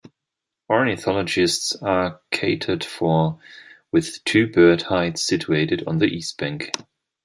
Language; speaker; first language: English; non-native, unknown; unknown